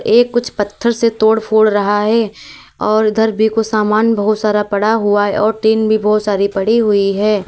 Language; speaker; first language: Hindi; native; Hindi